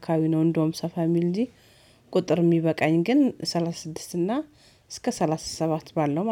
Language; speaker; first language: Amharic; native; Amharic